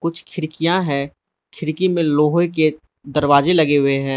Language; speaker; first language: Hindi; non-native, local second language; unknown